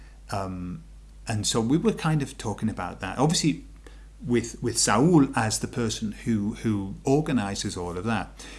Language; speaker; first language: English; native; English